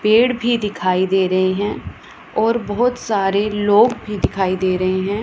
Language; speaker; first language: Hindi; non-native, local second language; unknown